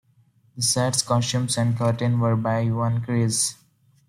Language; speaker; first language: English; non-native, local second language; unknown